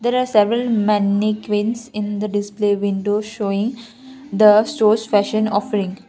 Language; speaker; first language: English; non-native, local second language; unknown